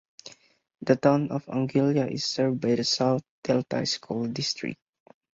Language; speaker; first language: English; non-native, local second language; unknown